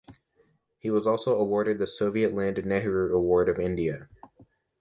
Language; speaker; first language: English; native; English